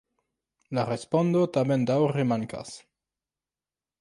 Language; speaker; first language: Esperanto; non-native, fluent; French